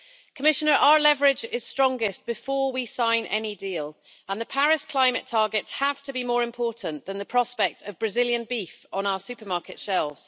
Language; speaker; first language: English; native; English